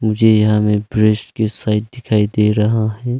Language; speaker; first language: Hindi; early bilingual, other home language; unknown